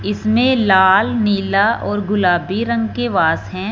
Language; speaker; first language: Hindi; non-native, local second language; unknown